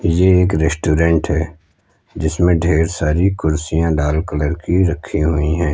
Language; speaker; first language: Hindi; native; Hindi